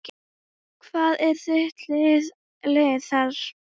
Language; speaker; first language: Icelandic; native; Icelandic